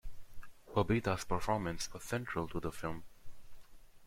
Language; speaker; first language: English; non-native, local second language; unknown